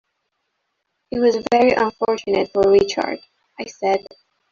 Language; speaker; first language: English; non-native, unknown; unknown